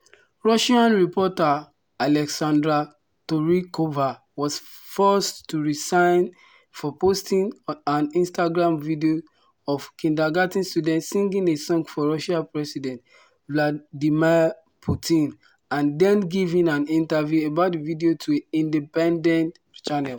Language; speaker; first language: English; non-native, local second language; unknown